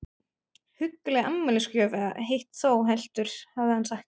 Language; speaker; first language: Icelandic; non-native, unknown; German